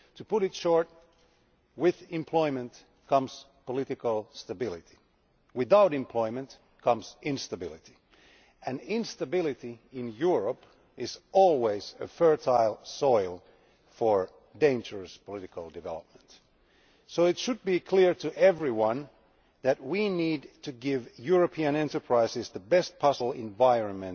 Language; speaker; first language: English; non-native, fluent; Finnish